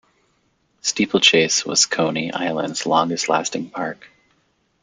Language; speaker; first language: English; native; English